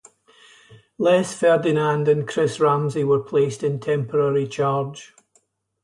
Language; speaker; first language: English; native; English